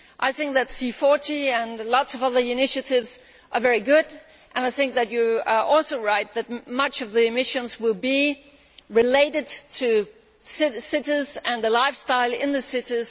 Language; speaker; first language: English; non-native, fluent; Danish